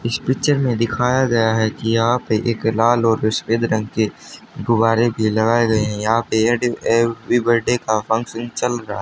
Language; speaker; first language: Hindi; native; Hindi